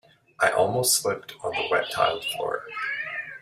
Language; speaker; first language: English; native; English